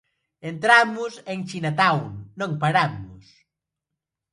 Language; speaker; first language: Galician; non-native, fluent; Spanish